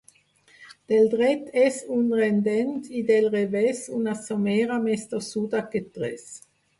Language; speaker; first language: Catalan; non-native, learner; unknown